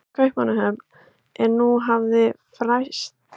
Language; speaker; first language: Icelandic; native; Icelandic